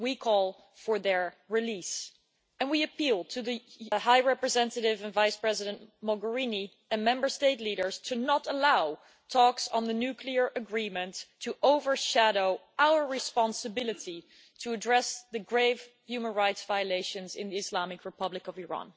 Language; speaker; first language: English; non-native, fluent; Dutch